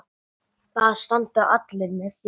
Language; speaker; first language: Icelandic; non-native, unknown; English